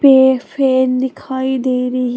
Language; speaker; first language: Hindi; non-native, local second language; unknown